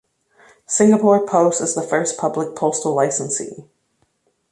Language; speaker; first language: English; native; English